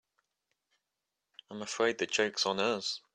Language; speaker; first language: English; native; English